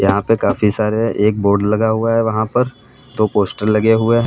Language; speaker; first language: Hindi; native; Hindi